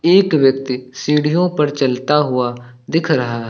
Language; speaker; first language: Hindi; native; Hindi